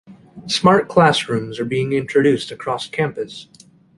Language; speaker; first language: English; native; English